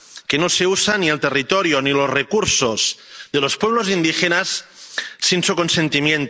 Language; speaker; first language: Spanish; non-native, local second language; Catalan